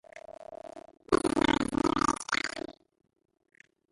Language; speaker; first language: English; native; English